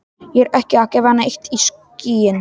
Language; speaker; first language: Icelandic; non-native, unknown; Polish